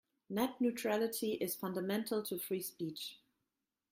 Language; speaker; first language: English; non-native, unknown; German